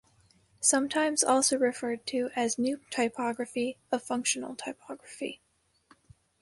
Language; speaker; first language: English; native; English